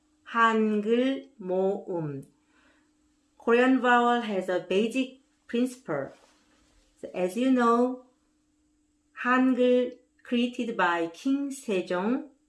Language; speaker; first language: English; non-native, fluent; Korean